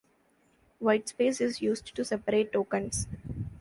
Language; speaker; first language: English; non-native, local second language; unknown